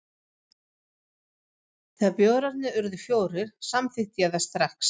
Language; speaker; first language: Icelandic; non-native, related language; Swedish